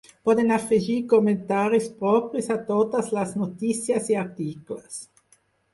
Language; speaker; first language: Catalan; non-native, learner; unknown